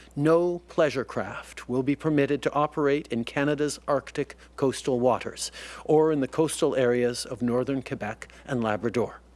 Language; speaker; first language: English; early bilingual, other home language; French